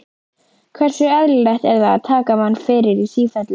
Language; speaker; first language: Icelandic; native; Icelandic